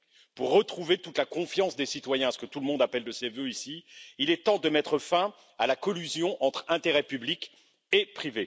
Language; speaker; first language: French; native; French